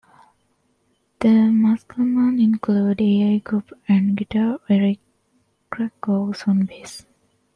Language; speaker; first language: English; non-native, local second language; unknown